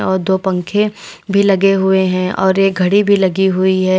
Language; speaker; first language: Hindi; native; Hindi